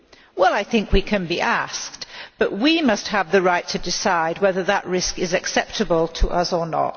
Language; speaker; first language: English; non-native, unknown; Polish